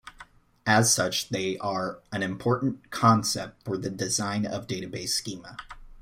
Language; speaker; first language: English; native; English